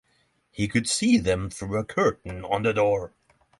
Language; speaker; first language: English; non-native, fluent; Norwegian